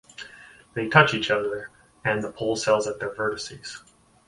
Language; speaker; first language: English; native; English